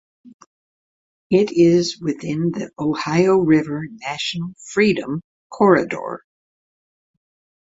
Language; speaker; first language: English; native; English